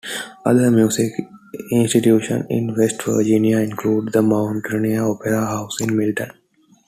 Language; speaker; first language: English; non-native, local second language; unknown